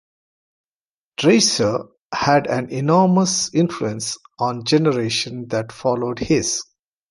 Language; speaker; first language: English; non-native, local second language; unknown